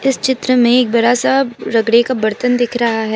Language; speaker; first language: Hindi; non-native, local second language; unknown